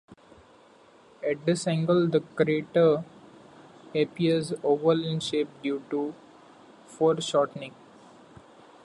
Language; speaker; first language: English; non-native, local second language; Marathi